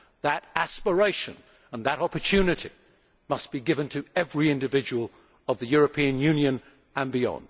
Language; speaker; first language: English; native; English